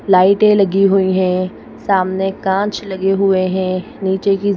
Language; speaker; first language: Hindi; native; Hindi